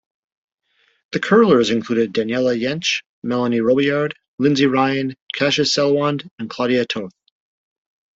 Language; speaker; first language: English; native; English